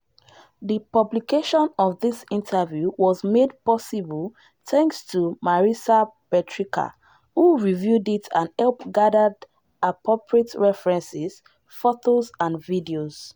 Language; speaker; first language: English; non-native, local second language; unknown